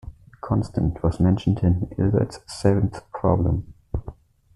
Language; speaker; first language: English; non-native, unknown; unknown